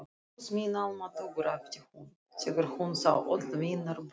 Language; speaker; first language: Icelandic; non-native, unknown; Russian